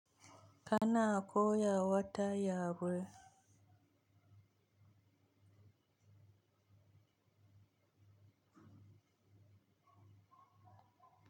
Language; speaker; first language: Hausa; native; Hausa